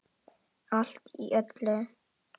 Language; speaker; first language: Icelandic; non-native, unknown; Indonesian